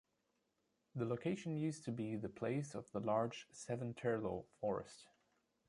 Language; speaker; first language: English; non-native, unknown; German